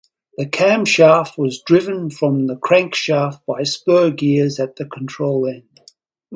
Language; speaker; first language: English; native; English